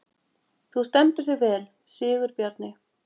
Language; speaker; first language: Icelandic; native; Icelandic